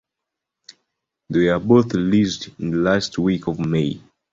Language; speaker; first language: English; non-native, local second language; Ganda